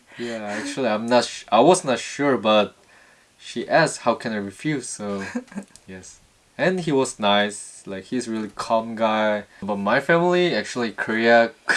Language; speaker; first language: English; non-native, learner; Korean